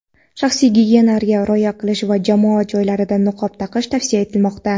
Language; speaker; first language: Uzbek; non-native, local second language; Kara-Kalpak